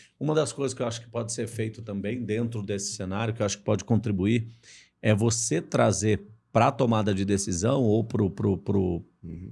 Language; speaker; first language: Portuguese; native; Portuguese